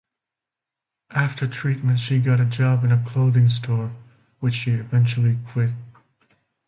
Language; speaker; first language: English; non-native, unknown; Finnish